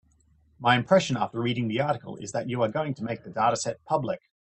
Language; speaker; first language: English; native; English